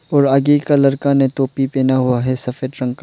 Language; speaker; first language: Hindi; non-native, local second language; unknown